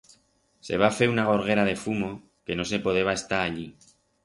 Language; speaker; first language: Aragonese; non-native, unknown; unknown